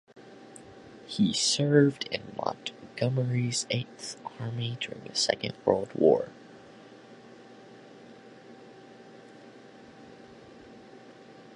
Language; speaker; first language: English; native; English